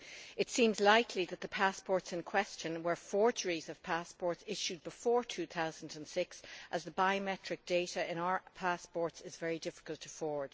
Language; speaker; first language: English; native; English